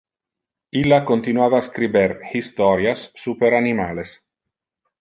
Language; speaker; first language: Interlingua; non-native, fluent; Italian